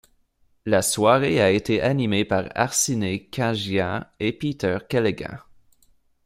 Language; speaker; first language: French; native; French